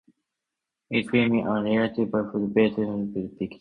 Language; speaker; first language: English; non-native, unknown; Japanese